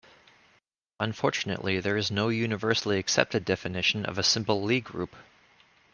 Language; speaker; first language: English; native; English